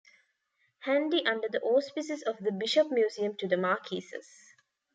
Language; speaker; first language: English; non-native, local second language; Tamil